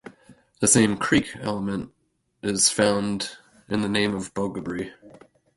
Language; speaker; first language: English; native; English